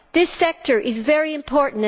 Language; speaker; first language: English; native; English